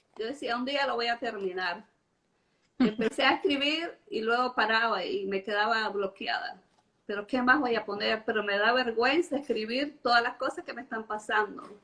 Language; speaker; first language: Spanish; native; Spanish